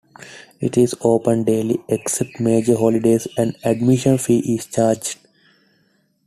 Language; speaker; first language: English; non-native, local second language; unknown